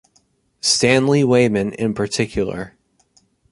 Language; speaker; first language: English; native; English